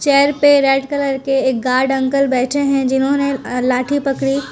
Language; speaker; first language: Hindi; non-native, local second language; Gujarati